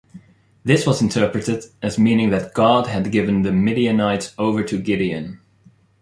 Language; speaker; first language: English; non-native, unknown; Dutch